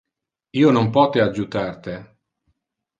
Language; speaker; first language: Interlingua; non-native, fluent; Italian